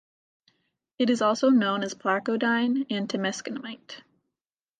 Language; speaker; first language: English; native; English